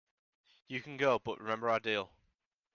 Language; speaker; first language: English; native; English